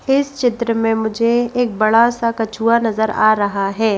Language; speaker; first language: Hindi; native; Hindi